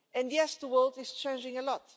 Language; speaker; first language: English; non-native, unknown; Portuguese